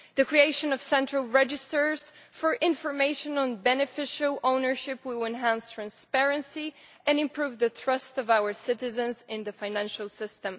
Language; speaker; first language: English; non-native, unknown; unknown